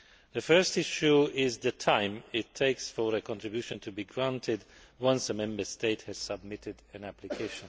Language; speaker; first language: English; non-native, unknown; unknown